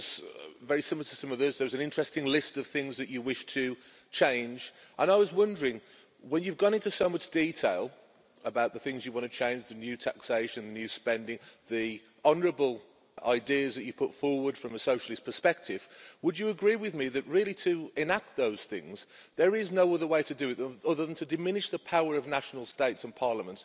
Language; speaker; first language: English; native; English